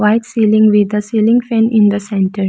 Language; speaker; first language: English; non-native, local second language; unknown